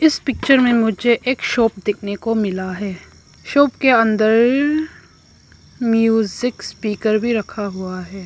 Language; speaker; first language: Hindi; non-native, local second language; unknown